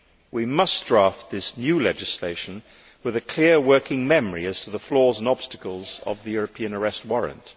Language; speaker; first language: English; native; English